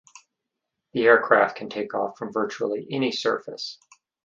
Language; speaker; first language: English; native; English